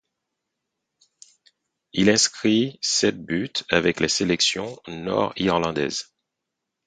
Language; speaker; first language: French; non-native, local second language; Haitian Creole